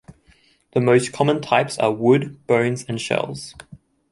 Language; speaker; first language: English; native; English